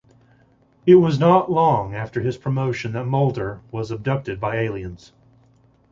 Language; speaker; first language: English; native; English